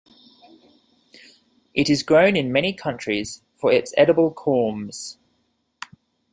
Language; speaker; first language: English; native; English